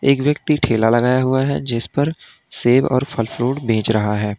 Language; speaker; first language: Hindi; native; Hindi